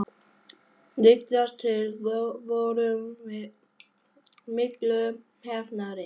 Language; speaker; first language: Icelandic; non-native, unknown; Vietnamese